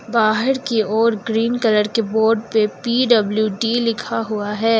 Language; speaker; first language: Hindi; native; Hindi